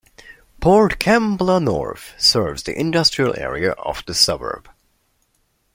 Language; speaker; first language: English; non-native, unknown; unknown